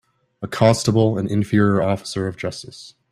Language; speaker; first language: English; native; English